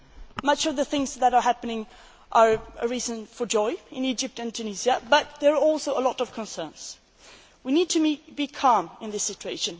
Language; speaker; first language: English; non-native, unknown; Swedish